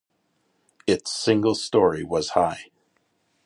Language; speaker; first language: English; native; English